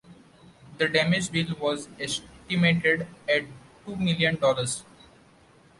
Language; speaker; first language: English; non-native, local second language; Marathi